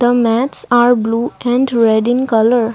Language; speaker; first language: English; non-native, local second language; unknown